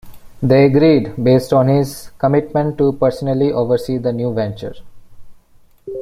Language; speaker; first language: English; non-native, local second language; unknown